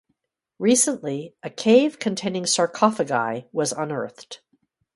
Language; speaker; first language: English; native; English